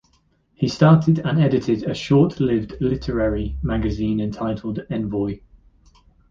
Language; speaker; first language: English; native; English